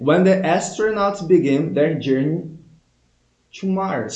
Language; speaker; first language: English; non-native, fluent; Portuguese